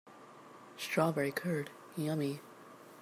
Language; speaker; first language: English; native; English